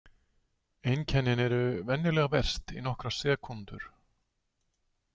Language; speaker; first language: Icelandic; native; Icelandic